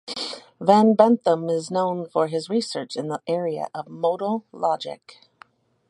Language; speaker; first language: English; native; English